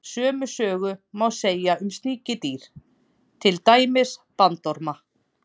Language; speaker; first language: Icelandic; native; Icelandic